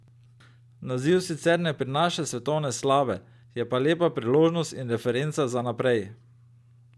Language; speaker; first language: Slovenian; native; Slovenian